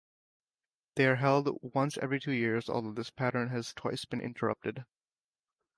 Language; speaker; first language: English; native; English